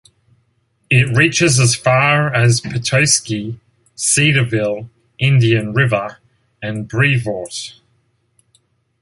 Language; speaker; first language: English; native; English